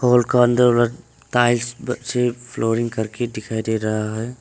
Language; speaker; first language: Hindi; non-native, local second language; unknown